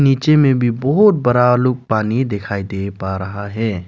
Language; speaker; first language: Hindi; non-native, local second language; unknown